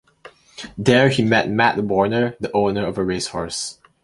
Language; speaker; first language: English; non-native, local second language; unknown